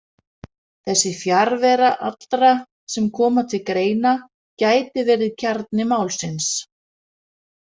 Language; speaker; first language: Icelandic; non-native, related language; Danish